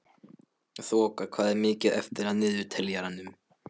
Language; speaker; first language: Icelandic; non-native, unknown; Polish